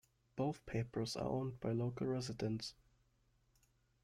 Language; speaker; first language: English; non-native, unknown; German